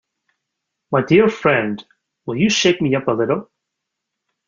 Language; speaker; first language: English; native; English